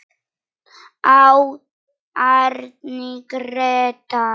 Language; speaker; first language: Icelandic; non-native, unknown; Polish